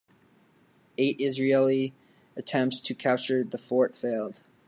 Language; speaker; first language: English; native; English